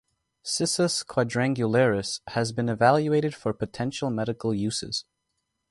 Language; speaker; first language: English; native; English